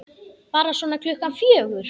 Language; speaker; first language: Icelandic; native; Icelandic